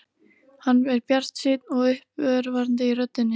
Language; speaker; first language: Icelandic; native; Icelandic